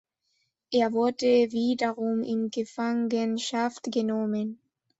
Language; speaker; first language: German; non-native, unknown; Spanish